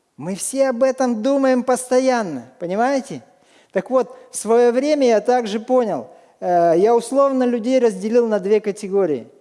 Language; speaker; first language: Russian; native; Russian